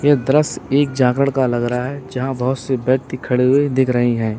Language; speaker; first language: Hindi; native; Hindi